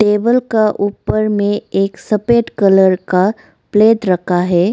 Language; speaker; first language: Hindi; non-native, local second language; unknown